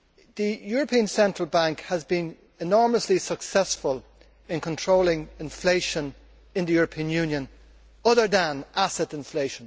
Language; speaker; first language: English; native; English